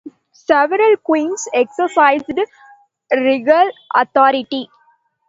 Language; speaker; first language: English; non-native, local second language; Tamil